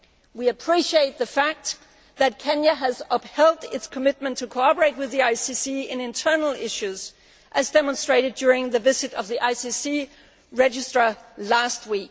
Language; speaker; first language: English; non-native, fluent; Danish